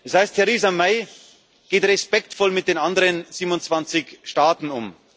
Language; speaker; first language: German; native; German